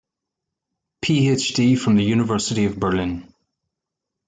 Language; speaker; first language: English; native; English